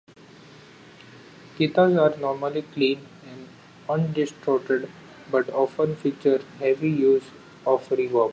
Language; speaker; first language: English; non-native, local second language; Marathi